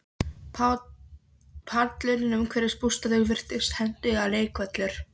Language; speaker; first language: Icelandic; non-native, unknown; Polish